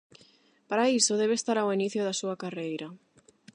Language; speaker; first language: Galician; non-native, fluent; Spanish